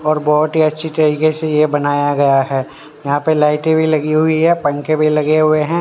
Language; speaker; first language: Hindi; native; Hindi